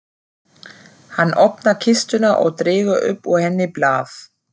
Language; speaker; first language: Icelandic; non-native, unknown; German